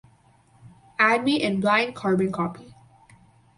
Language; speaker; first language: English; native; English